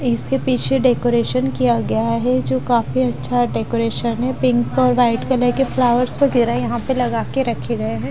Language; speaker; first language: Hindi; non-native, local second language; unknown